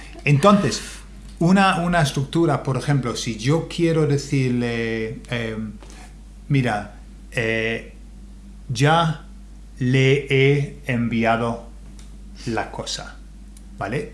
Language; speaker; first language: Spanish; non-native, fluent; English